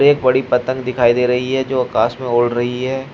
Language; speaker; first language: Hindi; native; Hindi